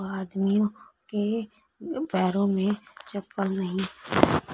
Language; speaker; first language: Hindi; non-native, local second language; Punjabi